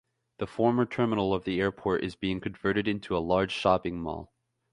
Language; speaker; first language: English; native; English